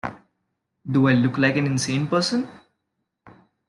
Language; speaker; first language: English; non-native, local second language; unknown